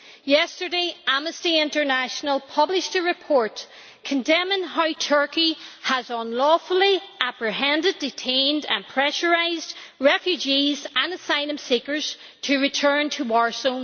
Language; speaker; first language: English; native; English